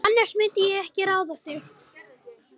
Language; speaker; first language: Icelandic; non-native, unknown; Romanian